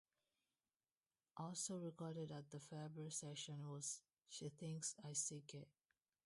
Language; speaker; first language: English; non-native, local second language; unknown